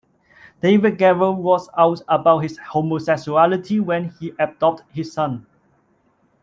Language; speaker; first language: English; non-native, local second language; Cantonese